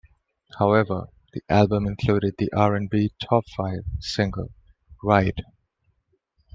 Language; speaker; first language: English; non-native, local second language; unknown